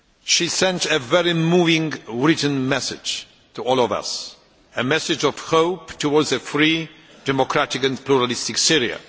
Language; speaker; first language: English; non-native, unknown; Polish